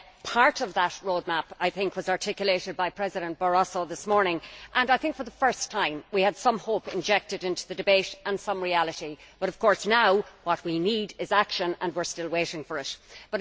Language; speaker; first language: English; native; English